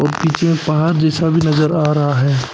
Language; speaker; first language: Hindi; non-native, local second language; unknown